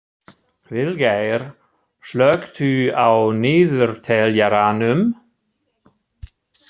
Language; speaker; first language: Icelandic; non-native, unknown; German